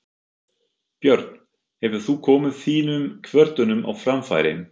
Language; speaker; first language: Icelandic; non-native, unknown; German